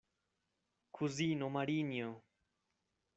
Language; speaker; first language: Esperanto; non-native, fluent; Spanish